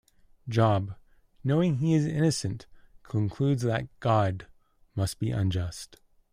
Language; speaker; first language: English; native; English